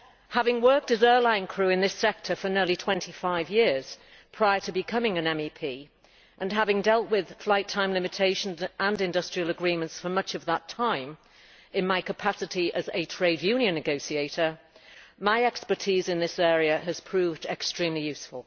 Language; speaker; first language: English; native; English